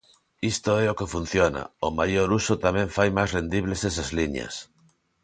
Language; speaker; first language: Galician; non-native, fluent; Spanish